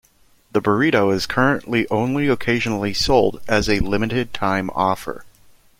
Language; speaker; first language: English; native; English